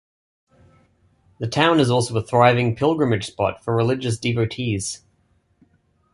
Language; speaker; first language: English; native; English